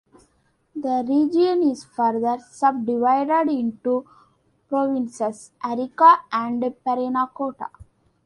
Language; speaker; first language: English; non-native, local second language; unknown